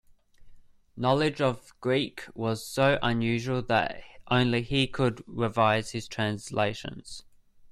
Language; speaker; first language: English; native; English